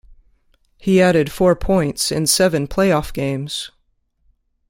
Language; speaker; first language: English; native; English